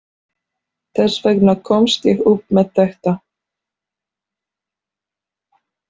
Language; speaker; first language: Icelandic; non-native, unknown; Polish